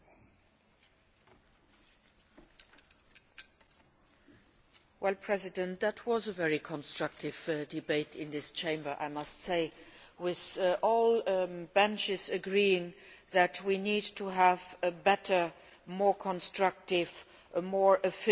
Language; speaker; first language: English; non-native, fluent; Luxembourgish